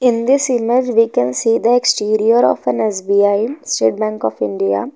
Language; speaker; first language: English; non-native, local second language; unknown